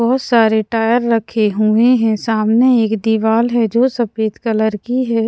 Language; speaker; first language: Hindi; non-native, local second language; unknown